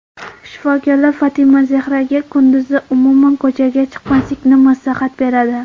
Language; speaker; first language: Uzbek; non-native, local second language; Kara-Kalpak